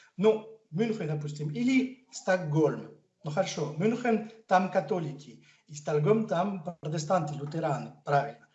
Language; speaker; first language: Russian; non-native, fluent; French